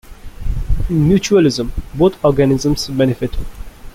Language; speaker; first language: English; non-native, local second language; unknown